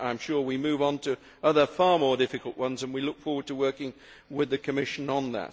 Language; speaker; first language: English; native; English